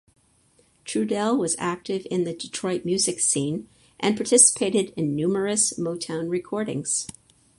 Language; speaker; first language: English; native; English